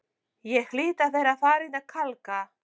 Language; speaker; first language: Icelandic; non-native, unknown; Polish